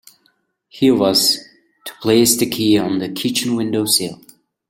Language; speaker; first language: English; non-native, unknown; Mongolian